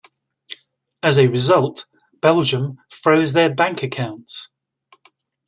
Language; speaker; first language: English; native; English